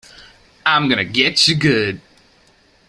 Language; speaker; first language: English; native; English